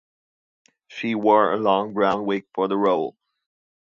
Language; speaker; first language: English; non-native, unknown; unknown